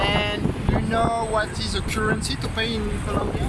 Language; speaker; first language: English; non-native, learner; Spanish